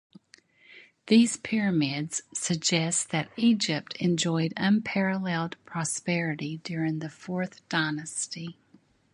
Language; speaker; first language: English; native; English